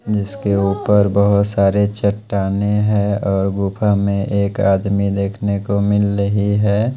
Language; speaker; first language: Hindi; non-native, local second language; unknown